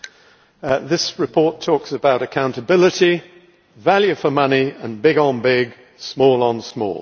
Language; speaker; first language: English; native; English